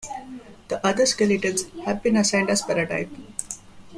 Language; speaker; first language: English; non-native, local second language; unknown